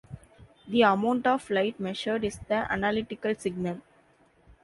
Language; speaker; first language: English; non-native, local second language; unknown